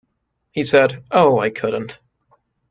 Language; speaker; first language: English; native; English